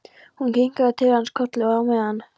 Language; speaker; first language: Icelandic; non-native, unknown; Polish